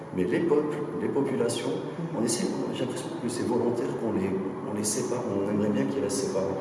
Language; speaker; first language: French; non-native, local second language; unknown